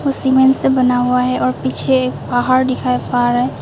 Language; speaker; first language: Hindi; non-native, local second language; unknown